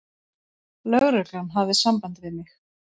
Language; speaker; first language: Icelandic; native; Icelandic